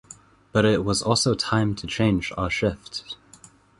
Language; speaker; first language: English; native; English